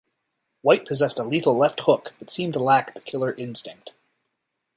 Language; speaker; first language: English; native; English